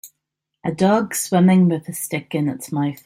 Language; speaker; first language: English; native; English